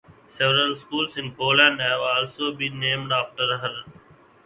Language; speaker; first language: English; non-native, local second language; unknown